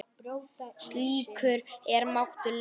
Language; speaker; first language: Icelandic; native; Icelandic